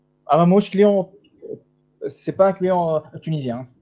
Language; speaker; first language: French; non-native, local second language; Arabic